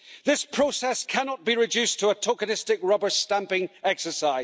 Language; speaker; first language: English; native; English